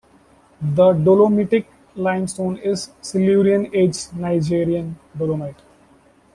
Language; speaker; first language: English; non-native, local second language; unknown